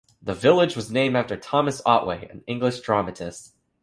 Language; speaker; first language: English; native; English